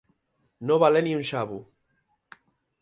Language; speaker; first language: Catalan; native; Catalan